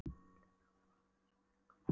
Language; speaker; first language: Icelandic; non-native, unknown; Polish